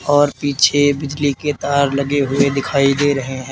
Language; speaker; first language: Hindi; native; Hindi